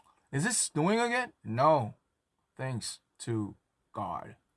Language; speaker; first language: English; non-native, fluent; Korean